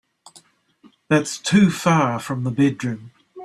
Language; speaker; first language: English; native; English